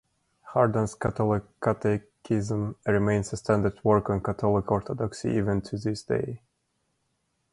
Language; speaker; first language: English; native; English